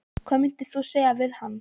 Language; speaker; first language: Icelandic; non-native, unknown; Polish